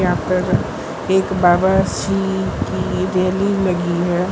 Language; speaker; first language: Hindi; non-native, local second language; Gujarati